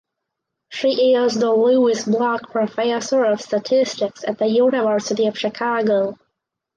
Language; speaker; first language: English; native; English